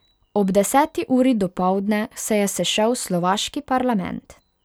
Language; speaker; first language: Slovenian; non-native, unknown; Hungarian